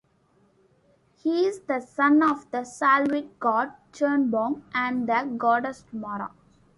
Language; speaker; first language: English; non-native, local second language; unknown